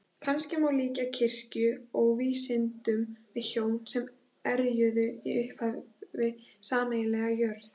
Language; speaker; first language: Icelandic; native; Icelandic